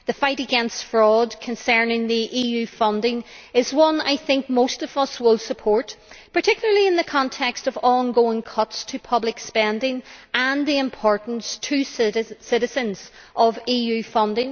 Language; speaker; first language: English; native; English